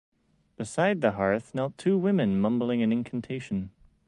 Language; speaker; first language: English; native; English